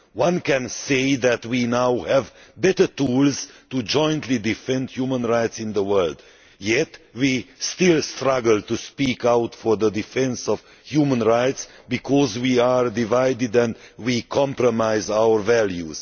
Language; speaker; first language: English; non-native, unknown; Hungarian